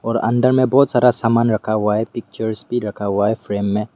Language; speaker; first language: Hindi; non-native, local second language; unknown